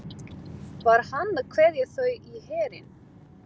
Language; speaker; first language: Icelandic; non-native, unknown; Portuguese